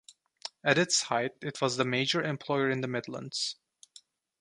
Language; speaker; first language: English; non-native, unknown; Turkish